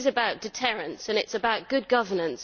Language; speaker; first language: English; native; English